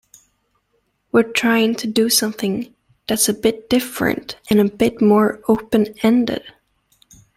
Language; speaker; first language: English; native; English